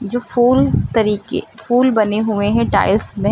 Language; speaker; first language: Hindi; native; Hindi